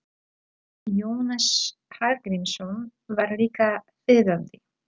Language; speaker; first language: Icelandic; non-native, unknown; Polish